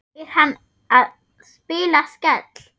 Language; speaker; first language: Icelandic; non-native, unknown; German